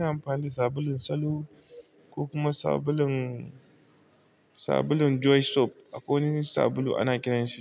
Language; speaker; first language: Hausa; non-native, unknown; Igbo